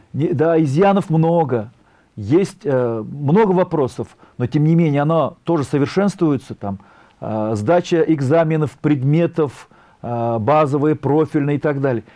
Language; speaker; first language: Russian; non-native, local second language; Tatar